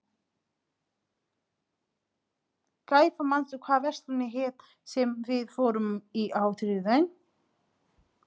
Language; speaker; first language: Icelandic; non-native, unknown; Nepali